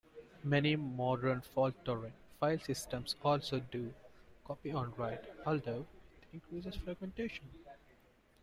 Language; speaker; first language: English; non-native, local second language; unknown